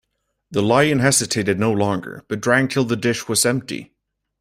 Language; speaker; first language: English; native; English